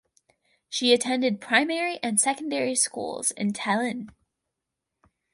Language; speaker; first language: English; native; English